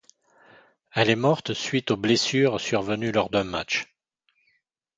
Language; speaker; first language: French; native; French